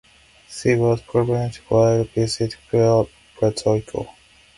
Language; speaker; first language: English; non-native, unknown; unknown